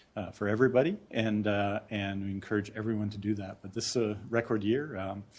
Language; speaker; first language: English; native; English